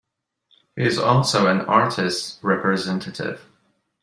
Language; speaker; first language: English; non-native, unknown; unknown